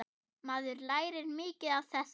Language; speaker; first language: Icelandic; non-native, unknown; German